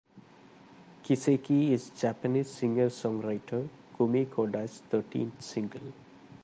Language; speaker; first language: English; non-native, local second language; Malayalam